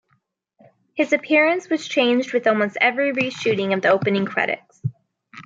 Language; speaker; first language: English; native; English